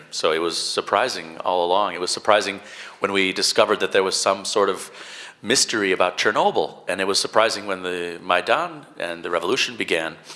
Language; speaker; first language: English; native; English